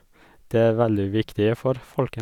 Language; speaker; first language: Norwegian; non-native, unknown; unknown